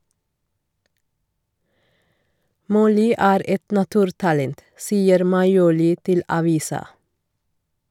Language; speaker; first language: Norwegian; non-native, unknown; Sinhala